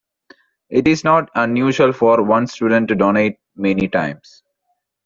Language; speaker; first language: English; non-native, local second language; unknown